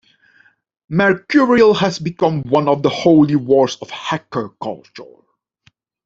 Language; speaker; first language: English; non-native, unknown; Dutch